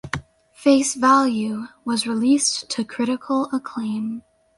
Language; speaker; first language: English; native; English